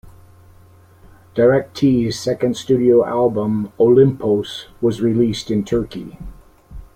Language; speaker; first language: English; native; English